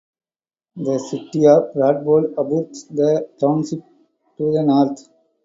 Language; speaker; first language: English; non-native, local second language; Tamil